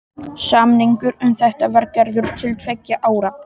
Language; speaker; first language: Icelandic; non-native, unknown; Polish